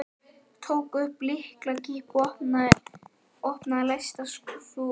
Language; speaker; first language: Icelandic; non-native, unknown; Japanese